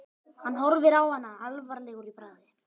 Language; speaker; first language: Icelandic; native; Icelandic